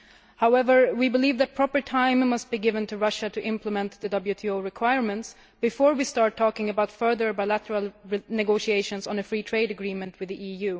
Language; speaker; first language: English; non-native, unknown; Swedish